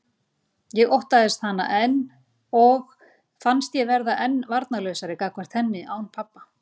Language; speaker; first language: Icelandic; native; Icelandic